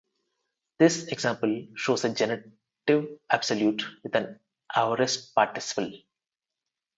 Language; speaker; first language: English; non-native, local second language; Telugu